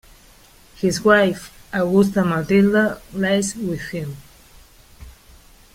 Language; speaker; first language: English; non-native, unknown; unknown